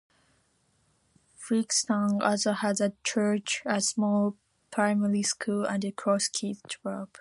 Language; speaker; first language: English; non-native, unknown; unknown